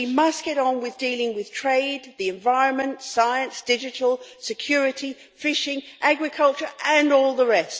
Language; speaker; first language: English; native; English